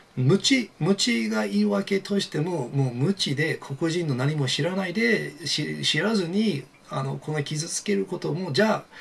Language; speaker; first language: Japanese; non-native, fluent; English